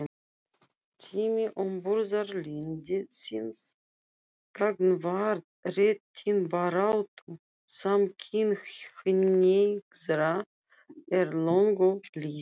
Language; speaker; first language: Icelandic; non-native, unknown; Russian